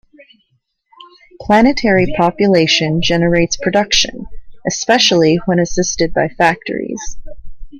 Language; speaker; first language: English; native; English